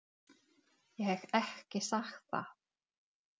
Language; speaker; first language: Icelandic; non-native, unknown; Czech